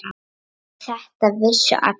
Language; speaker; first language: Icelandic; non-native, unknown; Lithuanian